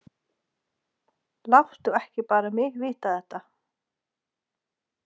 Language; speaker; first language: Icelandic; non-native, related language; Danish